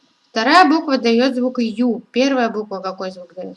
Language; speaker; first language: Russian; native; Russian